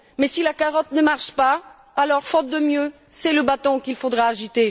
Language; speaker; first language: French; non-native, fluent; Bulgarian